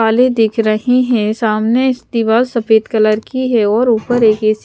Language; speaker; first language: Hindi; non-native, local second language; Punjabi